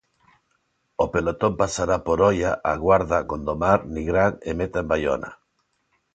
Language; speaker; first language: Galician; non-native, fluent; Spanish